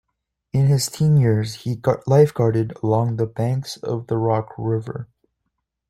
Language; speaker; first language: English; native; English